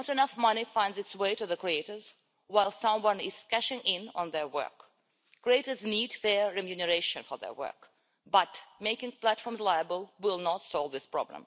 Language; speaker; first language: English; non-native, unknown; Russian